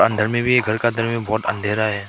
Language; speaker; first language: Hindi; non-native, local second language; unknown